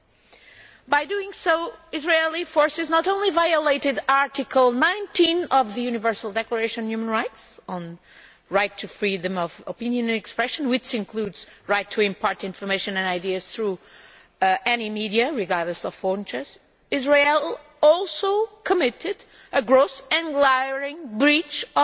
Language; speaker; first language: English; non-native, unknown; Portuguese